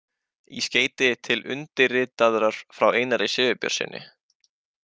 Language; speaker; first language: Icelandic; native; Icelandic